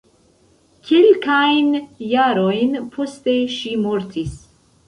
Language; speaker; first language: Esperanto; non-native, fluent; Central Kurdish